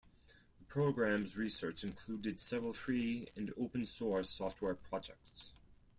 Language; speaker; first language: English; non-native, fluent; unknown